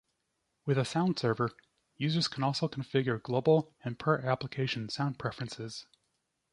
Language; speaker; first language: English; native; English